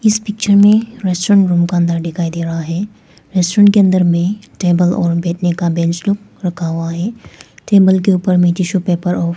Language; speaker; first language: Hindi; non-native, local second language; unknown